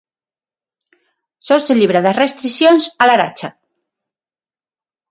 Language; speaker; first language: Galician; non-native, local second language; Spanish